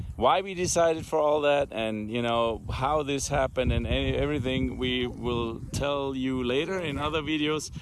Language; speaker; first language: English; non-native, fluent; German